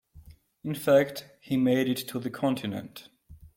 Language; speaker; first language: English; non-native, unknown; Georgian